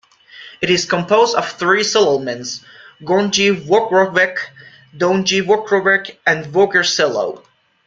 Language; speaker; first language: English; non-native, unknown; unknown